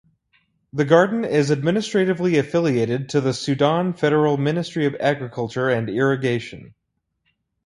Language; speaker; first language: English; native; English